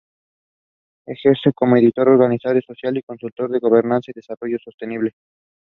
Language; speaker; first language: English; non-native, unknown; Spanish